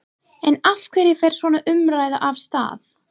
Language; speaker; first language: Icelandic; non-native, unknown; English